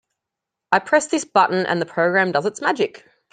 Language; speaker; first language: English; native; English